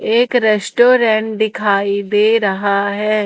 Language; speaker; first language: Hindi; native; Hindi